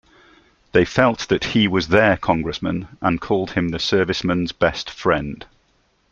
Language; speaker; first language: English; native; English